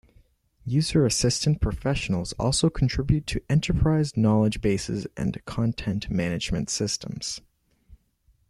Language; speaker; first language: English; native; English